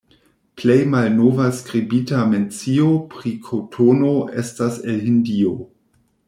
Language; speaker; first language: Esperanto; non-native, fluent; German